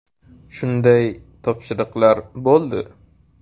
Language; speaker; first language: Uzbek; native; Uzbek